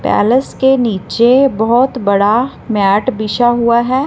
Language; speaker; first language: Hindi; non-native, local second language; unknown